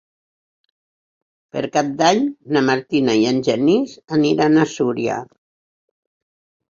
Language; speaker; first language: Catalan; non-native, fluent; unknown